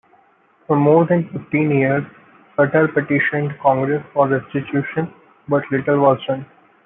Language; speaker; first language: English; non-native, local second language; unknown